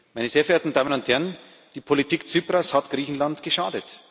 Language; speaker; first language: German; native; German